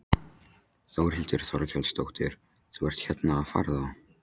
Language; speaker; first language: Icelandic; non-native, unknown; Polish